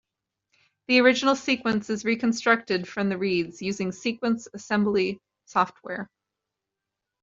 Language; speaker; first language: English; native; English